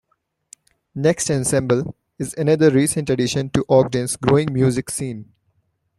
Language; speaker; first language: English; non-native, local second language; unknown